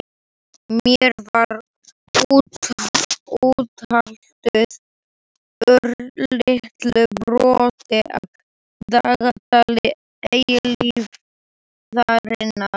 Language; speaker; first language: Icelandic; non-native, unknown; Slovak